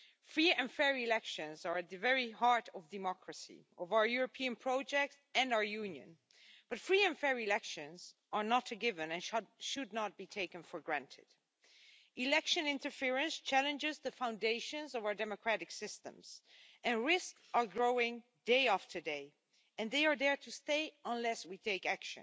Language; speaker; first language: English; non-native, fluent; Dutch